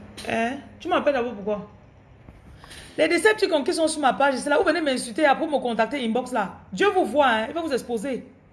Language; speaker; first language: French; non-native, local second language; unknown